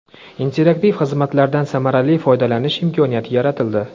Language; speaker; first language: Uzbek; native; Uzbek